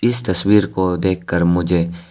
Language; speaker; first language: Hindi; non-native, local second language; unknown